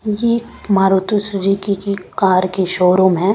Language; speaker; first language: Hindi; non-native, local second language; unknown